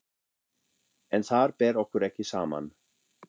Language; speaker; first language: Icelandic; non-native, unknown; German